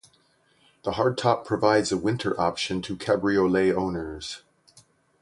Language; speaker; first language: English; native; English